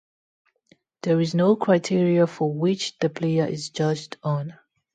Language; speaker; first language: English; non-native, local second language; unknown